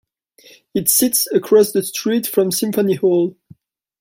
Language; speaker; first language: English; non-native, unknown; French